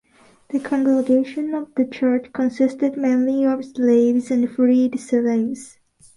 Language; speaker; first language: English; non-native, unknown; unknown